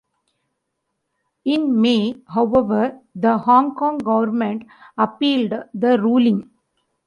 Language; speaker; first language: English; non-native, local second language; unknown